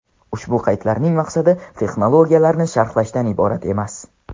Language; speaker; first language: Uzbek; non-native, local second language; Tajik